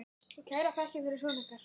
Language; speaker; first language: Icelandic; native; Icelandic